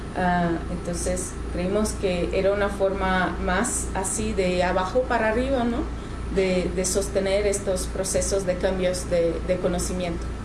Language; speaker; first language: Spanish; non-native, fluent; Portuguese